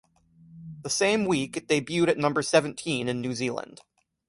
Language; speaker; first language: English; native; English